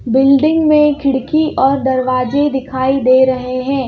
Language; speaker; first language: Hindi; native; Hindi